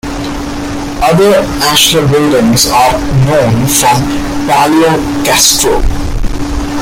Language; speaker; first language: English; non-native, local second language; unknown